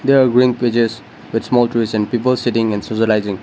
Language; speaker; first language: English; non-native, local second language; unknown